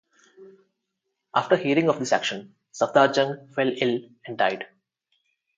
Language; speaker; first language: English; non-native, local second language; Telugu